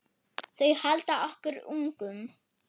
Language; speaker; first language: Icelandic; non-native, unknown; German